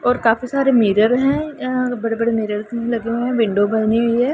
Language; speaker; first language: Hindi; non-native, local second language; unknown